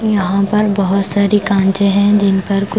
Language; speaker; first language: Hindi; non-native, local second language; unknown